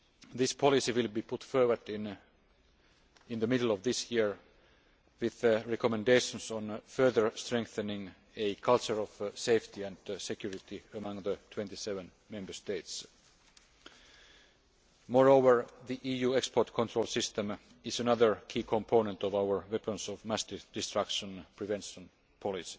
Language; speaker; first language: English; non-native, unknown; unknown